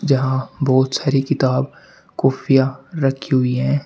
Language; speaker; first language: Hindi; native; Hindi